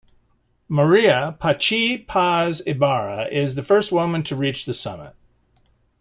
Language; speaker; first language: English; native; English